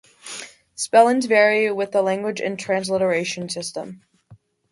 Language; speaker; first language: English; native; English